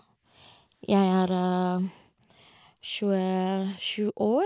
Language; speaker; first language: Norwegian; non-native, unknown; Ga